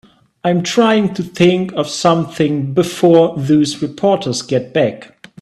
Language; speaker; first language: English; non-native, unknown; German